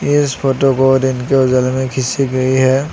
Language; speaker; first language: Hindi; non-native, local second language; Assamese